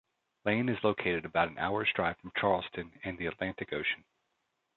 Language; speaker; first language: English; native; English